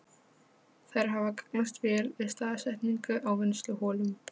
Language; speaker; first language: Icelandic; non-native, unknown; Polish